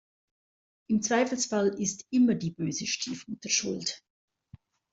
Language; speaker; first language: German; native; German